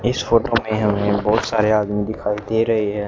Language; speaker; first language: Hindi; native; Hindi